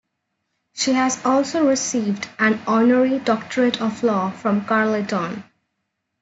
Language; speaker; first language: English; non-native, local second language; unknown